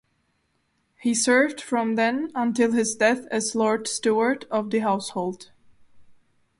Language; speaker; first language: English; non-native, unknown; Slovak